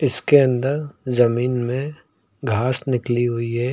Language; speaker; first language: Hindi; native; Hindi